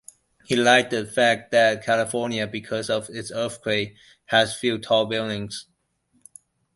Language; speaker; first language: English; non-native, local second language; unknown